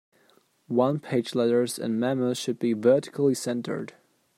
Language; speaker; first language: English; non-native, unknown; German